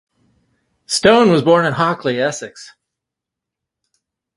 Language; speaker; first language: English; native; English